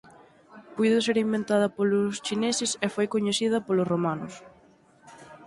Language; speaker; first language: Galician; native; Galician